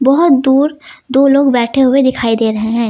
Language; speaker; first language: Hindi; native; Hindi